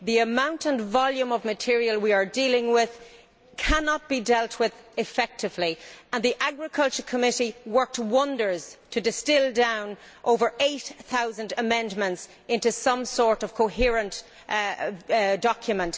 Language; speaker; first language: English; native; English